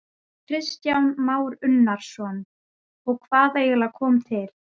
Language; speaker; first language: Icelandic; native; Icelandic